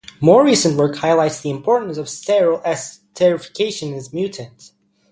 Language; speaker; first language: English; native; English